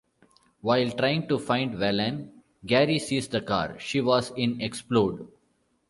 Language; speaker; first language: English; non-native, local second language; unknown